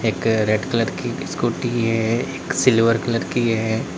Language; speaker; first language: Hindi; native; Hindi